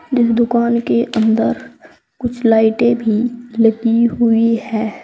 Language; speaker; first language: Hindi; native; Hindi